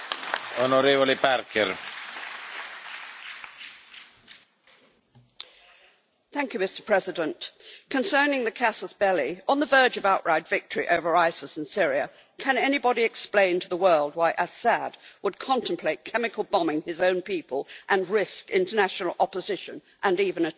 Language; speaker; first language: English; native; English